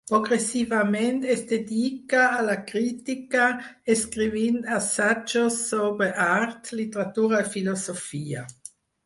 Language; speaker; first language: Catalan; non-native, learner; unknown